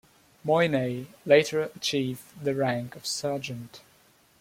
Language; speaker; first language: English; non-native, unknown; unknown